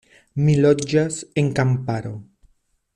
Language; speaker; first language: Esperanto; non-native, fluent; Spanish